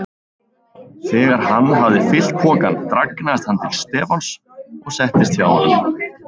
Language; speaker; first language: Icelandic; native; Icelandic